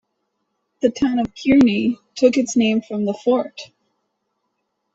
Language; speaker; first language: English; native; English